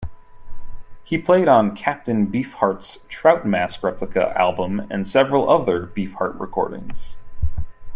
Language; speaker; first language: English; native; English